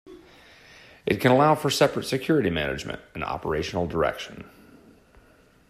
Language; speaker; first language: English; native; English